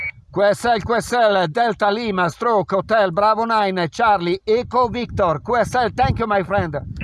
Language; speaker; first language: English; non-native, learner; Italian